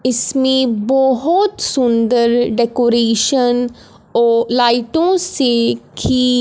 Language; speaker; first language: Hindi; non-native, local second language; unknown